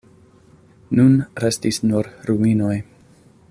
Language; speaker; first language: Esperanto; non-native, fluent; English